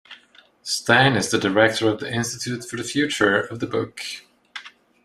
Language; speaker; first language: English; non-native, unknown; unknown